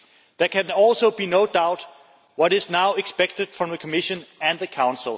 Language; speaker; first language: English; non-native, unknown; Danish